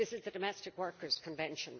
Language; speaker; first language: English; native; English